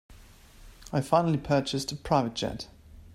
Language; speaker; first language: English; native; English